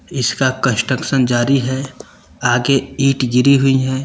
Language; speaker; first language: Hindi; native; Hindi